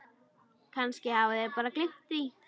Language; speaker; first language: Icelandic; native; Icelandic